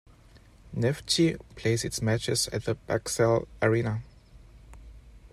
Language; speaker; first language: English; non-native, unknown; German